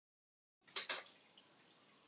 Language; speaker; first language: Icelandic; non-native, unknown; Thai